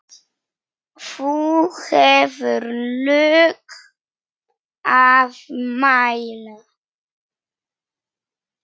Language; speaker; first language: Icelandic; non-native, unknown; Polish